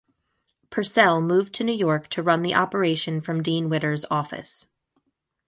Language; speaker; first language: English; native; English